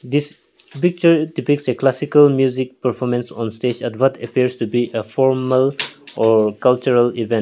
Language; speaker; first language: English; non-native, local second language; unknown